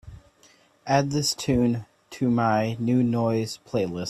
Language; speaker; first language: English; native; English